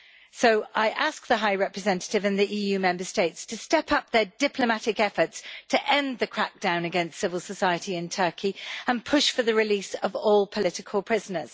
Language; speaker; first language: English; native; English